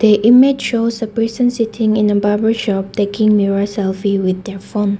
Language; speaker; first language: English; non-native, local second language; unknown